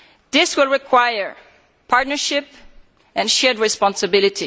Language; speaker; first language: English; non-native, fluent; Italian